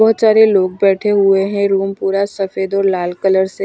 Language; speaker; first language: Hindi; non-native, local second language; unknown